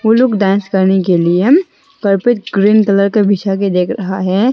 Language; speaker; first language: Hindi; non-native, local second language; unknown